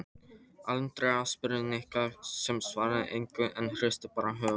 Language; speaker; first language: Icelandic; non-native, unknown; Polish